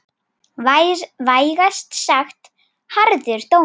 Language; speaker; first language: Icelandic; native; Icelandic